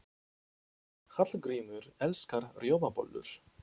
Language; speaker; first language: Icelandic; non-native, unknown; Polish